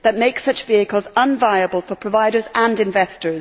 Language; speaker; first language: English; native; English